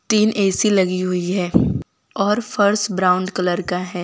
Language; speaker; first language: Hindi; non-native, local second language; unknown